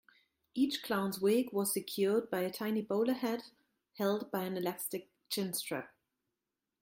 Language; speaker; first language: English; non-native, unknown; German